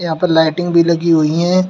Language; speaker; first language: Hindi; native; Hindi